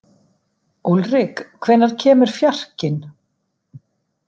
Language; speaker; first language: Icelandic; native; Icelandic